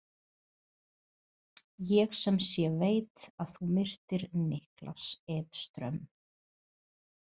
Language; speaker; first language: Icelandic; non-native, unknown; Portuguese